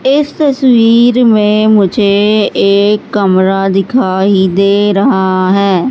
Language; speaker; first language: Hindi; native; Hindi